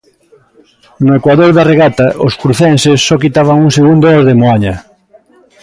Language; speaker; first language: Galician; native; Galician